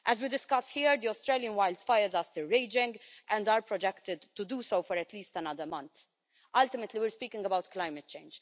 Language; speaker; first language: English; non-native, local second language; Maltese